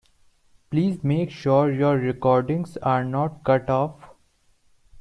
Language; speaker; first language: English; non-native, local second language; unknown